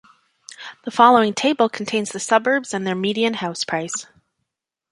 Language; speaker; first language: English; native; English